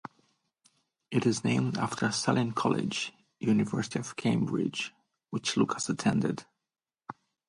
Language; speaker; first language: English; non-native, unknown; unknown